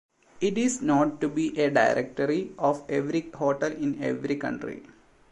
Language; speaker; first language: English; non-native, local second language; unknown